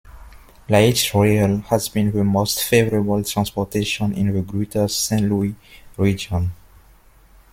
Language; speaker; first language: English; non-native, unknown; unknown